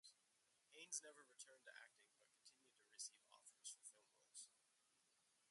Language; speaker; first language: English; native; English